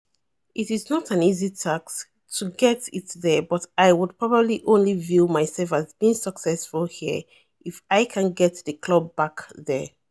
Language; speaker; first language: English; non-native, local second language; Yoruba